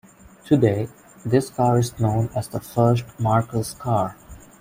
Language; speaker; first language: English; non-native, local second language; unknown